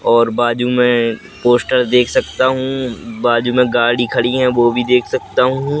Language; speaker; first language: Hindi; native; Hindi